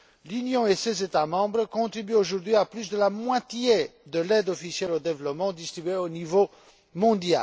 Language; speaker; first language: French; non-native, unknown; Romanian